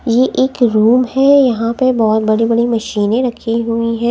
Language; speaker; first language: Hindi; non-native, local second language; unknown